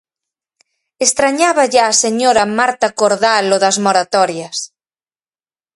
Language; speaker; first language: Galician; native; Galician